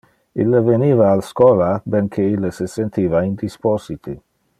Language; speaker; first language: Interlingua; non-native, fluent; Dutch